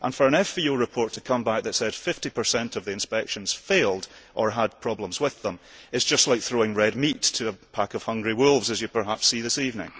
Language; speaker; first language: English; early bilingual, heritage; English